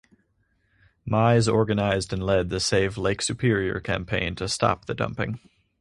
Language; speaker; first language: English; native; English